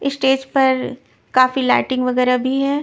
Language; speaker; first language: Hindi; non-native, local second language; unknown